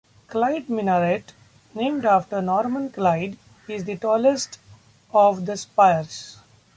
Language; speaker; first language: English; non-native, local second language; Marathi